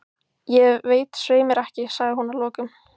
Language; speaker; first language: Icelandic; native; Icelandic